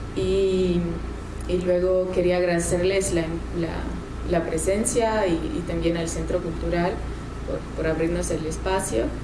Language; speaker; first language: Spanish; non-native, fluent; Portuguese